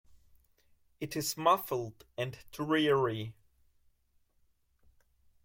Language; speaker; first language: English; non-native, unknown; German